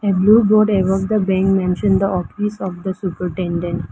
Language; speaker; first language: English; non-native, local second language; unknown